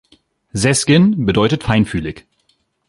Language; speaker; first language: German; native; German